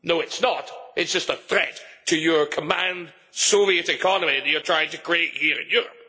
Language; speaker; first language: English; native; English